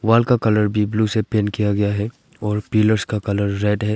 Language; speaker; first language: Hindi; non-native, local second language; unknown